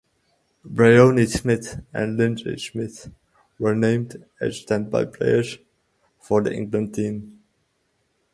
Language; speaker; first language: English; native; English